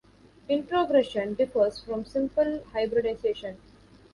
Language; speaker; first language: English; non-native, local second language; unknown